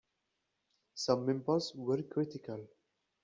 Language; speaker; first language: English; native; English